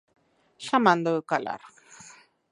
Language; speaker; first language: Galician; native; Galician